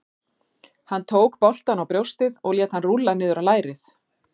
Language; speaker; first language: Icelandic; native; Icelandic